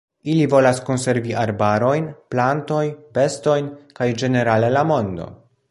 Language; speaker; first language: Esperanto; non-native, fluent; Polish